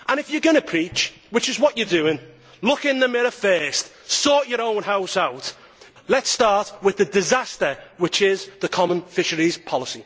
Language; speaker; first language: English; native; English